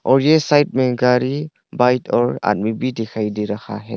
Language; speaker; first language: Hindi; non-native, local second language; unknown